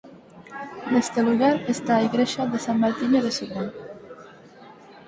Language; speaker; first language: Galician; non-native, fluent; Spanish